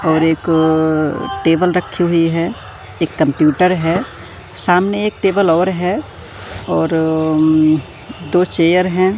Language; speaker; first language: Hindi; native; Hindi